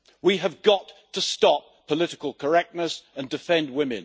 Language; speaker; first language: English; native; English